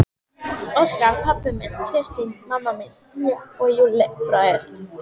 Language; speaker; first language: Icelandic; native; Icelandic